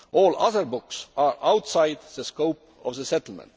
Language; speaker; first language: English; non-native, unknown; Estonian